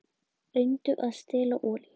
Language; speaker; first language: Icelandic; native; Icelandic